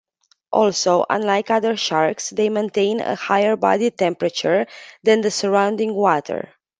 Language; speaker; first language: English; non-native, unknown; Romanian